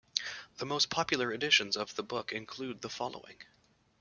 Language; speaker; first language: English; native; English